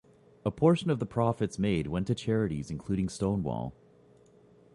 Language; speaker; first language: English; native; English